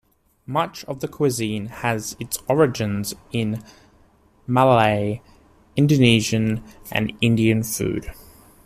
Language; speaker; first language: English; native; English